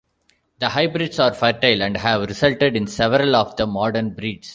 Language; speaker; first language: English; non-native, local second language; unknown